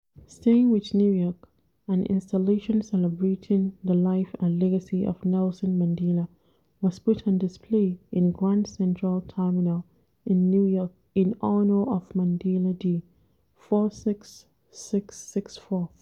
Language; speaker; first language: English; non-native, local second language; Hausa